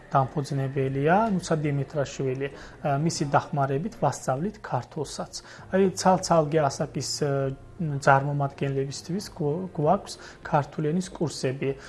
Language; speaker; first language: Georgian; non-native, local second language; Azerbaijani